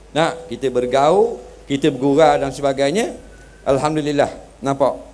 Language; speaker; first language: Malay; native; Malay